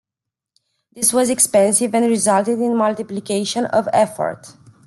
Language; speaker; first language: English; non-native, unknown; Romanian